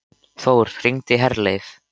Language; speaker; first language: Icelandic; native; Icelandic